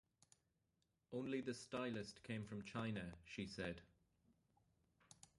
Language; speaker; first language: English; native; English